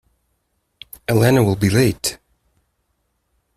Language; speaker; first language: English; native; English